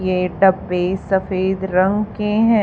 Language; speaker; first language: Hindi; native; Hindi